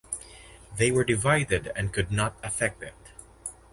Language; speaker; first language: English; non-native, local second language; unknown